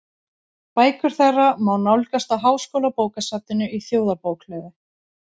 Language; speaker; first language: Icelandic; native; Icelandic